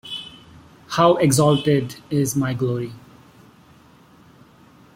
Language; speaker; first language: English; non-native, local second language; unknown